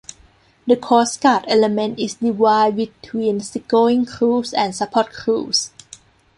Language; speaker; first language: English; non-native, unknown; Thai